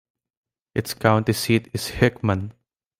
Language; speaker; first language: English; non-native, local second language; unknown